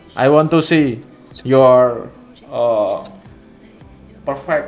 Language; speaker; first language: English; non-native, learner; Indonesian